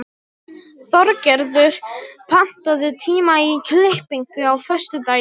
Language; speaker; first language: Icelandic; non-native, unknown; Polish